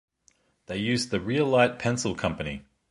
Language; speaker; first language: English; native; English